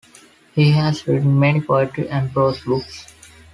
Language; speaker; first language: English; non-native, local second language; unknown